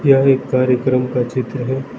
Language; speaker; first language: Hindi; non-native, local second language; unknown